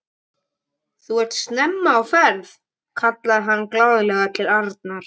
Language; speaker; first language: Icelandic; native; Icelandic